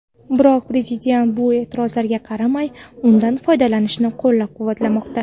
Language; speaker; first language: Uzbek; non-native, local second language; Kara-Kalpak